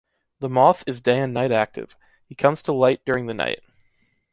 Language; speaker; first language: English; native; English